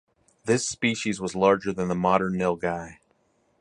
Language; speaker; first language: English; native; English